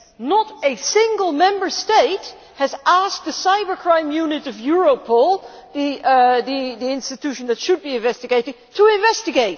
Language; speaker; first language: English; non-native, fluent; Dutch